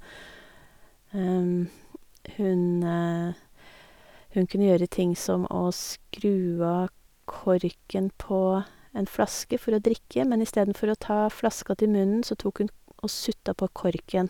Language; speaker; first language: Norwegian; native; Norwegian